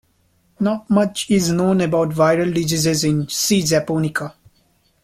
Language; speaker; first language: English; non-native, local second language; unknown